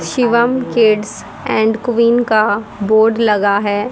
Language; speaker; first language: Hindi; native; Hindi